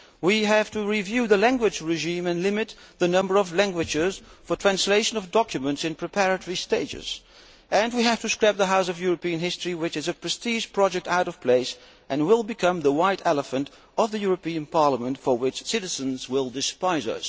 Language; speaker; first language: English; non-native, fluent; Dutch